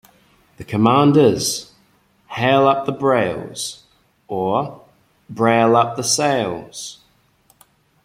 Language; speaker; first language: English; native; English